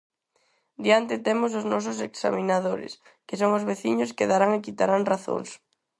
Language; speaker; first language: Galician; non-native, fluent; Spanish